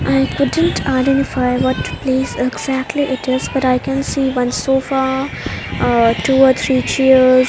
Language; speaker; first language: English; non-native, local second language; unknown